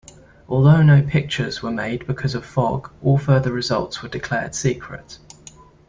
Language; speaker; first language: English; native; English